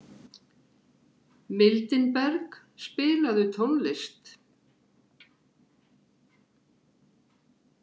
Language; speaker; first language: Icelandic; native; Icelandic